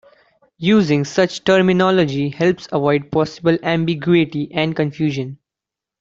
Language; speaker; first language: English; non-native, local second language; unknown